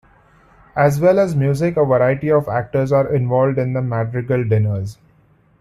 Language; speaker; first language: English; non-native, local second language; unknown